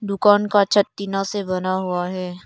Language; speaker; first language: Hindi; non-native, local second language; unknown